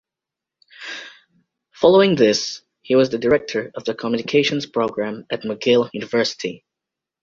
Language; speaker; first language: English; native; English